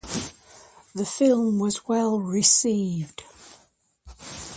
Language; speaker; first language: English; native; English